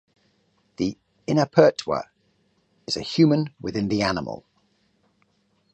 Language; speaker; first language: English; native; English